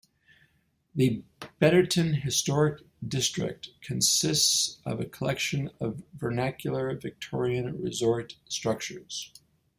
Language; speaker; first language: English; native; English